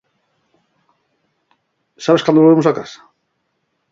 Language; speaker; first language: Galician; native; Galician